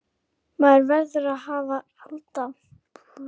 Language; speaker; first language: Icelandic; native; Icelandic